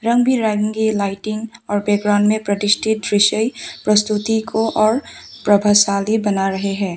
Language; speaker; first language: Hindi; non-native, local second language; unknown